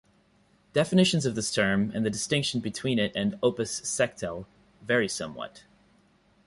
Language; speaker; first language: English; native; English